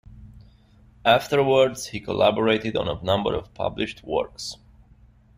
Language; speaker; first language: English; native; English